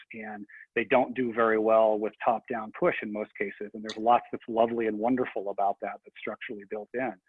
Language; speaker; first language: English; native; English